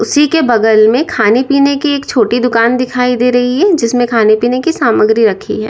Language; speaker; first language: Hindi; native; Hindi